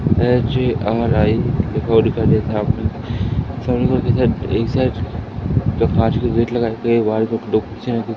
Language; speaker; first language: Hindi; native; Hindi